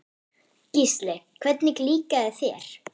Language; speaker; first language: Icelandic; non-native, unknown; German